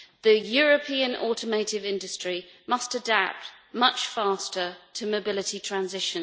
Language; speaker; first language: English; native; English